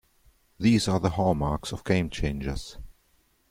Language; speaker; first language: English; non-native, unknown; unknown